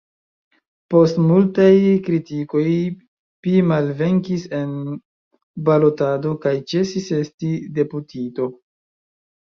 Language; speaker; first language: Esperanto; non-native, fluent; Chinese